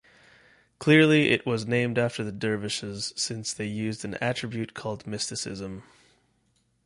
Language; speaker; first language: English; native; English